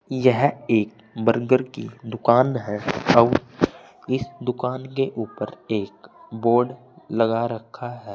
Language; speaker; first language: Hindi; native; Hindi